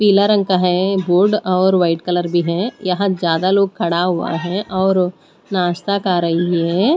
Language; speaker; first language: Hindi; non-native, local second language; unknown